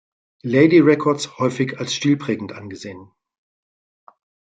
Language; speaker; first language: German; native; German